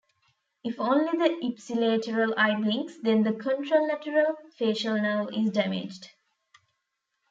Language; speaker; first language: English; non-native, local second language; Tamil